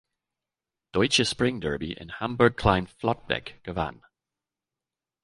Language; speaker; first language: German; non-native, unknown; English